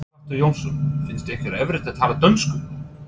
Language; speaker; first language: Icelandic; non-native, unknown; English